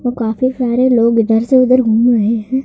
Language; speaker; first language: Hindi; native; Hindi